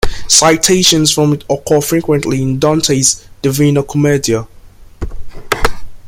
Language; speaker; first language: English; native; English